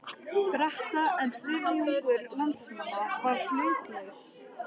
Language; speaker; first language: Icelandic; native; Icelandic